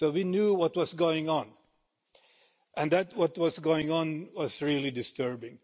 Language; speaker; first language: English; non-native, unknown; Finnish